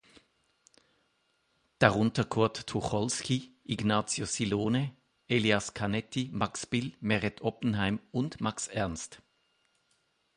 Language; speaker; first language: German; native; German